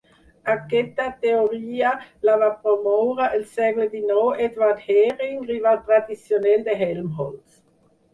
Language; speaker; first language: Catalan; non-native, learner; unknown